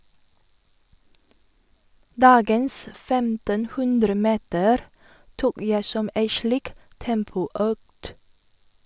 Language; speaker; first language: Norwegian; non-native, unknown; Chinese